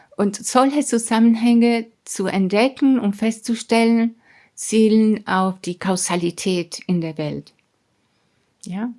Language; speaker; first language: German; non-native, fluent; Spanish